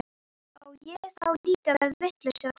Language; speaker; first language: Icelandic; non-native, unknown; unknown